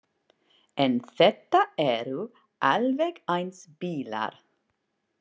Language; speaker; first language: Icelandic; non-native, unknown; English